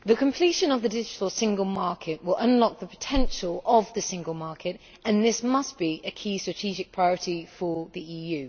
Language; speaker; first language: English; native; English